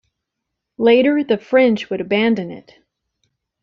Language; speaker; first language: English; native; English